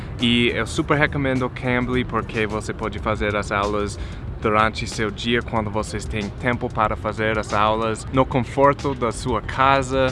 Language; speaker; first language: Portuguese; non-native, fluent; English